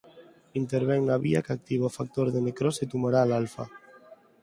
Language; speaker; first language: Galician; non-native, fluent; Spanish